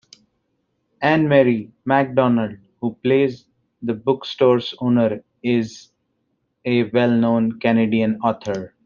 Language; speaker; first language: English; non-native, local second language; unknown